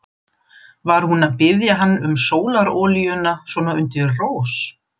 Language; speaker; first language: Icelandic; non-native, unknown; German